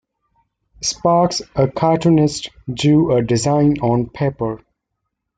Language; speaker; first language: English; native; English